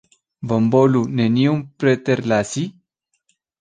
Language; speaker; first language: Esperanto; non-native, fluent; Spanish